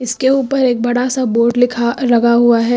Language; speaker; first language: Hindi; native; Hindi